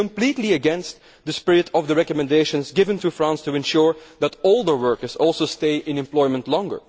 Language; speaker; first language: English; non-native, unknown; Dutch